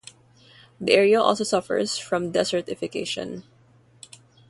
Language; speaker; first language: English; non-native, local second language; Filipino